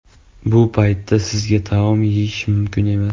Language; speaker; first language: Uzbek; non-native, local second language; Russian